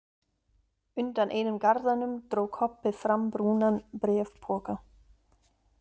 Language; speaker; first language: Icelandic; non-native, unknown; German